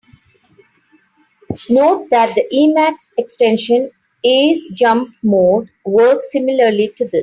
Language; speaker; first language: English; non-native, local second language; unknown